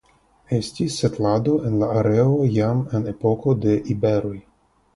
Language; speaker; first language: Esperanto; non-native, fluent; Russian